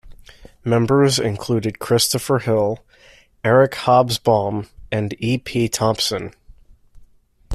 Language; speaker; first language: English; native; English